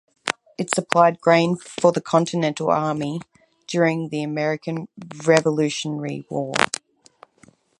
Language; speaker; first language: English; native; English